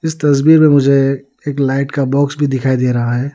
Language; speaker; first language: Hindi; non-native, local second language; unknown